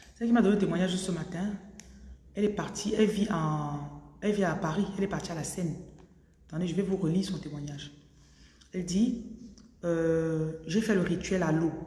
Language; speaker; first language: French; non-native, local second language; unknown